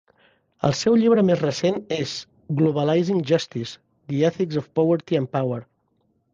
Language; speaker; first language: Catalan; native; Catalan